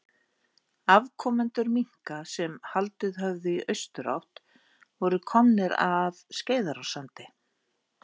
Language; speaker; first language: Icelandic; native; Icelandic